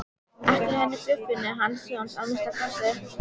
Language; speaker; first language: Icelandic; native; Icelandic